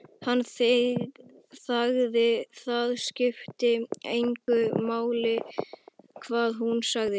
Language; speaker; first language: Icelandic; native; Icelandic